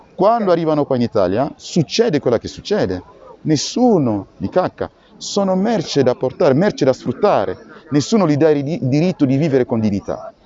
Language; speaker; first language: Italian; non-native, fluent; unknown